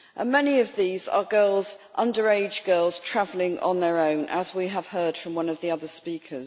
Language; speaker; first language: English; native; English